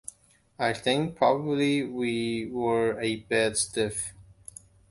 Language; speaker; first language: English; non-native, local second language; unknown